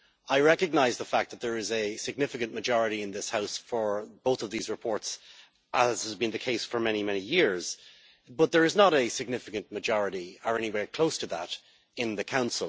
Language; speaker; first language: English; native; English